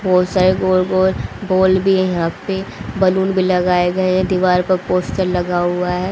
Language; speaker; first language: Hindi; native; Hindi